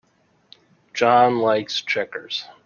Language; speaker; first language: English; native; English